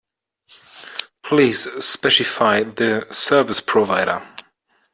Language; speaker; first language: English; non-native, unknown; German